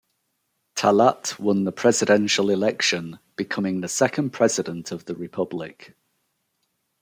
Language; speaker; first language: English; native; English